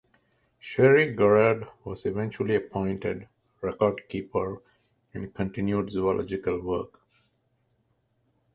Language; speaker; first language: English; native; English